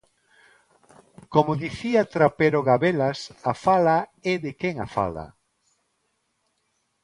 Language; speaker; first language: Galician; non-native, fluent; Spanish